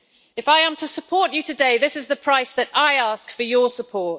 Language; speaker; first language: English; native; English